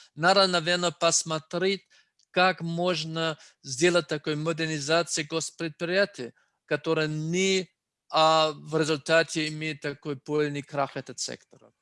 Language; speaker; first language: Russian; non-native, fluent; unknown